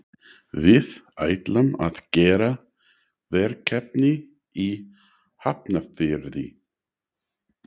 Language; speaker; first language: Icelandic; non-native, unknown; English